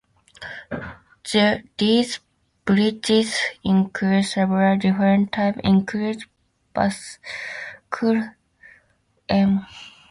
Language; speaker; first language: English; native; English